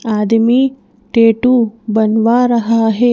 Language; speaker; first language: Hindi; native; Hindi